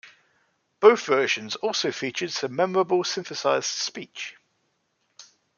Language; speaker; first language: English; native; English